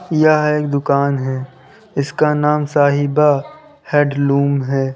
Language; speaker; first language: Hindi; native; Hindi